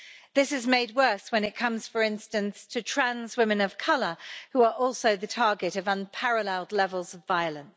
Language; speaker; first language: English; native; English